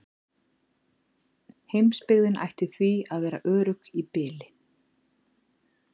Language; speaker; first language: Icelandic; native; Icelandic